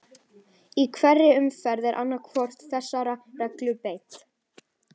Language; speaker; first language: Icelandic; native; Icelandic